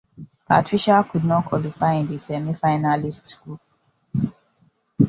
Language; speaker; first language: English; non-native, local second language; Hausa